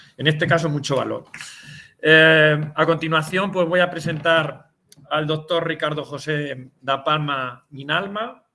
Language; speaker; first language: Spanish; native; Spanish